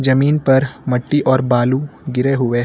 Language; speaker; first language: Hindi; native; Hindi